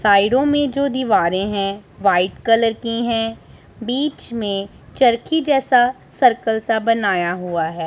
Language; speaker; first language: Hindi; non-native, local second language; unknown